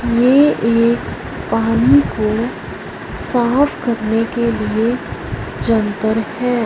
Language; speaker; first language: Hindi; non-native, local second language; Punjabi